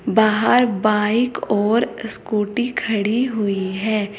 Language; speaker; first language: Hindi; native; Hindi